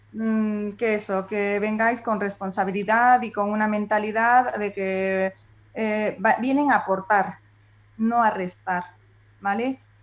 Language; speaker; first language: Spanish; native; Spanish